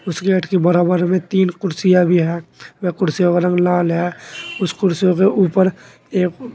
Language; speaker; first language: Hindi; native; Hindi